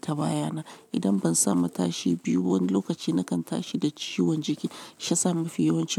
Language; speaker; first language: Hausa; non-native, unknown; Yoruba